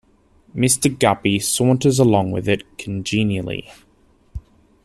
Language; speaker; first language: English; native; English